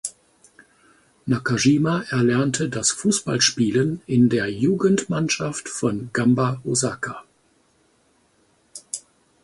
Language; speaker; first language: German; native; German